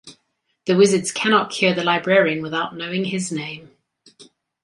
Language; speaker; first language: English; native; English